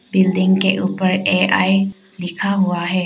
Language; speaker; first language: Hindi; non-native, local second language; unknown